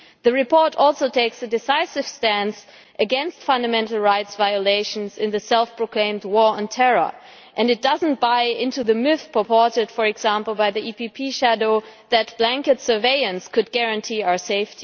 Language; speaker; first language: English; non-native, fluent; German